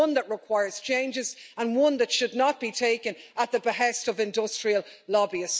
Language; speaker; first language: English; native; English